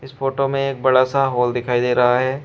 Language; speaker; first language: Hindi; native; Hindi